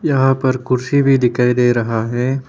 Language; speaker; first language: Hindi; non-native, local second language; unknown